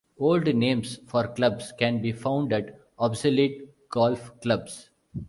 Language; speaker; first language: English; non-native, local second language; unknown